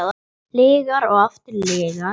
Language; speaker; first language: Icelandic; native; Icelandic